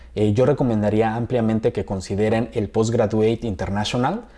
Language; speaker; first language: Spanish; native; Spanish